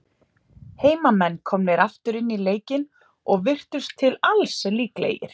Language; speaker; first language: Icelandic; native; Icelandic